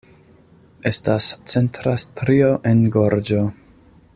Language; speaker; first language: Esperanto; non-native, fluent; English